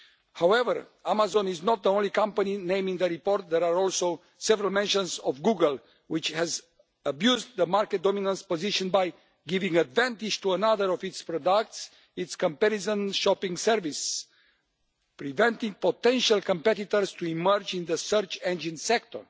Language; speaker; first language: English; non-native, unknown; Romanian